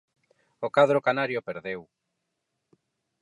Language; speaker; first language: Galician; non-native, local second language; Spanish